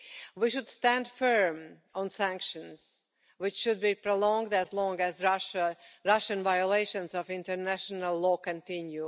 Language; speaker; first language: English; non-native, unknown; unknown